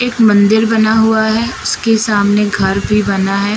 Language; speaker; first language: Hindi; native; Hindi